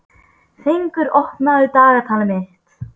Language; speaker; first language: Icelandic; non-native, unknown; Polish